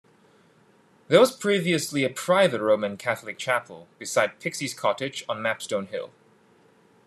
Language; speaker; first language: English; non-native, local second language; Cantonese